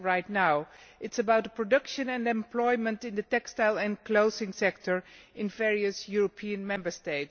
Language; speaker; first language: English; non-native, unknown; Dutch